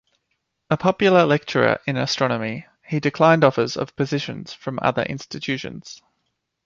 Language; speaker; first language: English; native; English